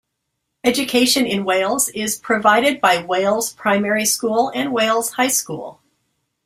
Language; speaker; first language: English; native; English